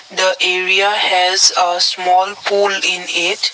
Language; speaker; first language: English; non-native, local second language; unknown